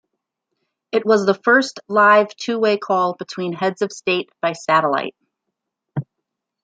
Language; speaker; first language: English; native; English